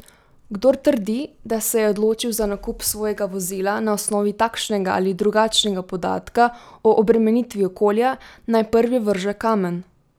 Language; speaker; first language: Slovenian; native; Slovenian